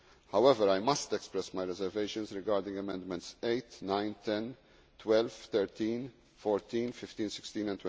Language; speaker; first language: English; non-native, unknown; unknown